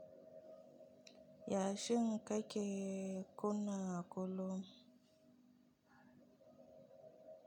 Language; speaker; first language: Hausa; native; Hausa